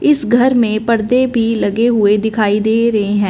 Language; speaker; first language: Hindi; non-native, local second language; Punjabi